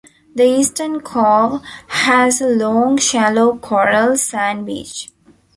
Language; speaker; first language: English; non-native, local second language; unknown